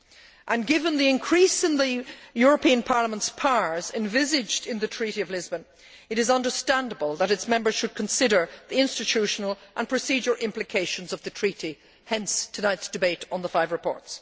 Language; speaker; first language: English; native; English